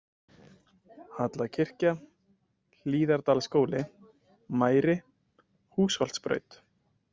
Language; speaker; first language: Icelandic; native; Icelandic